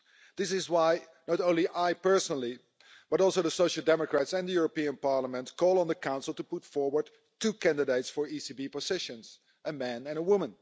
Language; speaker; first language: English; non-native, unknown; Dutch